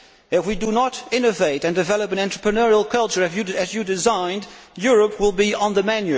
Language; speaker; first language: English; non-native, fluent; Dutch